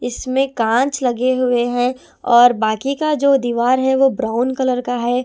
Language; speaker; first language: Hindi; non-native, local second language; Punjabi